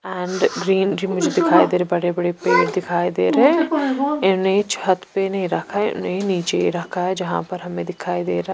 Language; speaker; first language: Hindi; non-native, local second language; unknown